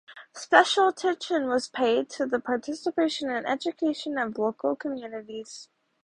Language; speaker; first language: English; native; English